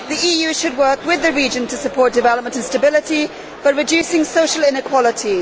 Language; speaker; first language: English; native; English